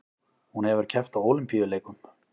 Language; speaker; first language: Icelandic; native; Icelandic